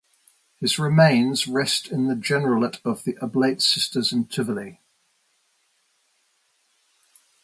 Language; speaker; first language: English; native; English